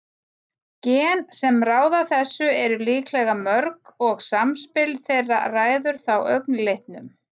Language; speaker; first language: Icelandic; native; Icelandic